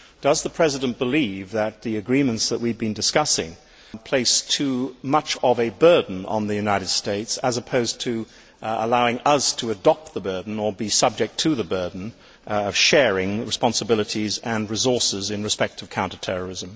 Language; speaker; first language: English; native; English